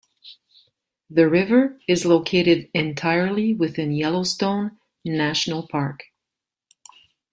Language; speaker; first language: English; non-native, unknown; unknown